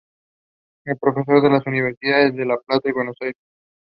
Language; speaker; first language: English; non-native, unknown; Spanish